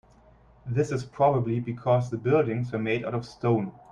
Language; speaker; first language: English; non-native, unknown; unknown